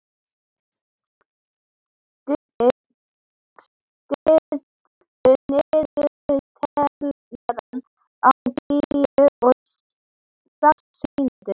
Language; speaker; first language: Icelandic; native; Icelandic